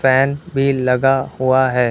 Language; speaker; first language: Hindi; native; Hindi